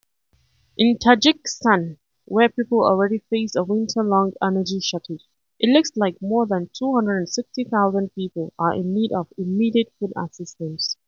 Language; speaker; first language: English; non-native, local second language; Hausa